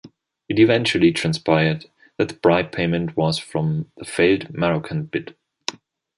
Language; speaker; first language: English; non-native, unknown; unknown